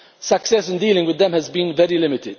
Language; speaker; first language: English; non-native, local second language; Maltese